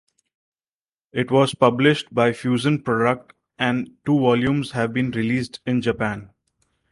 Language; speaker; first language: English; non-native, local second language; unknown